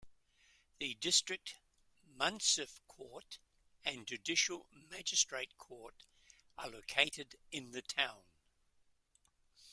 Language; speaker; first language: English; native; English